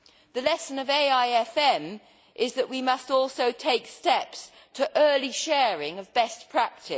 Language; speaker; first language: English; native; English